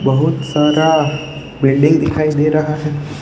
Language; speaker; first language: Hindi; non-native, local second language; Gujarati